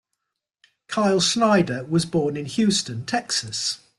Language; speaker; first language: English; native; English